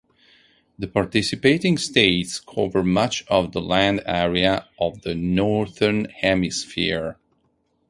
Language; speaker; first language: English; non-native, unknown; Italian